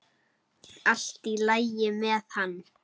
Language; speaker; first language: Icelandic; native; Icelandic